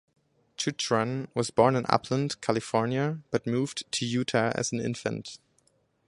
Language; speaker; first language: English; non-native, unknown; German